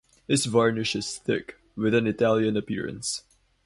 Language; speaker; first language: English; non-native, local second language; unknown